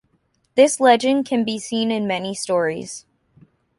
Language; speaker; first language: English; native; English